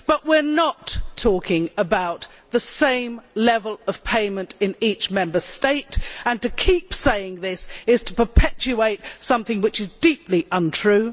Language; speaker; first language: English; native; English